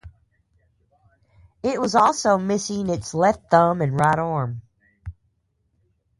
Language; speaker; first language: English; native; English